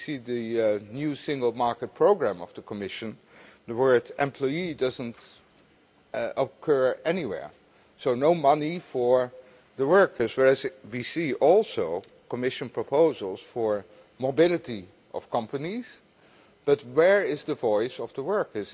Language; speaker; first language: English; non-native, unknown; Dutch